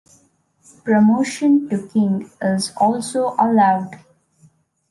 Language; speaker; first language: English; non-native, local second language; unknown